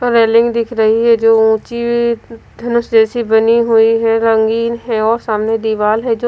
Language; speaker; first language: Hindi; non-native, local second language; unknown